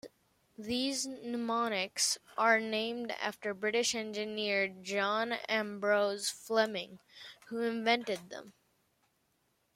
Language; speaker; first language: English; native; English